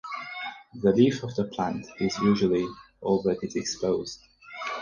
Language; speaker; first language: English; non-native, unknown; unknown